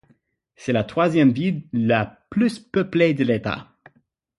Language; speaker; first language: French; non-native, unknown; English